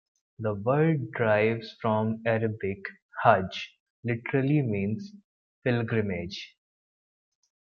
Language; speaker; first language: English; non-native, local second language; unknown